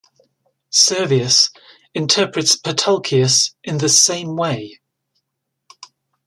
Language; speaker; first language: English; native; English